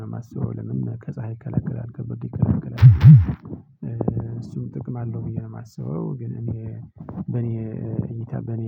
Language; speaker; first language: Amharic; non-native, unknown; Tigrinya